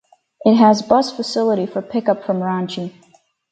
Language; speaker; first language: English; native; English